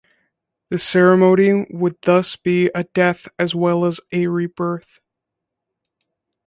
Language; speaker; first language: English; native; English